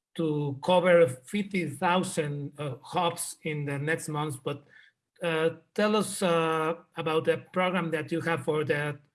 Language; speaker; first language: English; non-native, fluent; Spanish